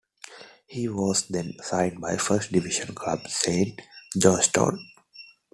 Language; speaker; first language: English; non-native, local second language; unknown